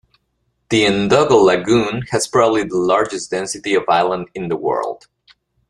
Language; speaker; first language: English; non-native, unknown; Spanish